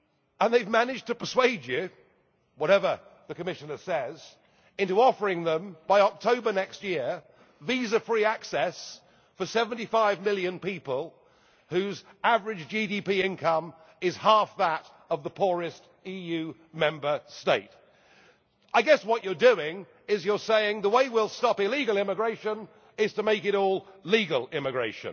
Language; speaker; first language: English; native; English